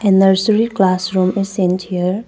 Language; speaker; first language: English; non-native, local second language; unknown